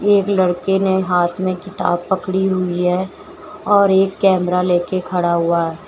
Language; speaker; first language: Hindi; native; Hindi